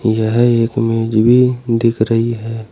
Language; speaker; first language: Hindi; native; Hindi